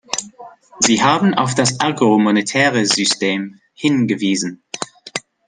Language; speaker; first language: German; non-native, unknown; English